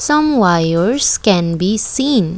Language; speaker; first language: English; non-native, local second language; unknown